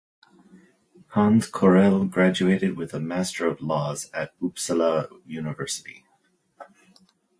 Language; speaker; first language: English; native; English